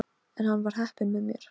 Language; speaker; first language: Icelandic; non-native, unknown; Polish